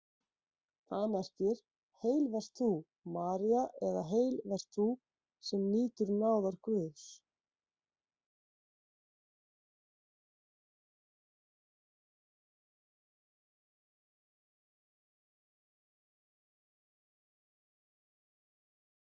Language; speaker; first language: Icelandic; native; Icelandic